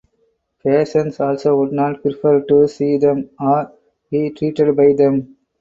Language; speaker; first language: English; non-native, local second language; Tamil